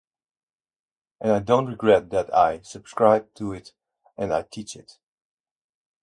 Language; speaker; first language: English; native; English